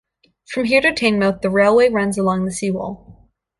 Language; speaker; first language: English; native; English